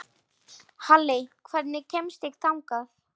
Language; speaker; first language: Icelandic; non-native, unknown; Polish